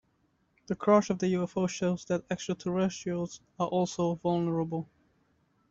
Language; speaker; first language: English; native; English